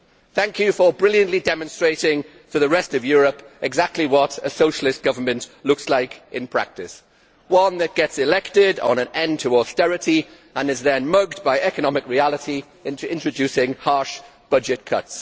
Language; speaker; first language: English; native; English